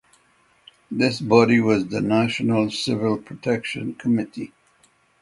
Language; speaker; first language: English; native; English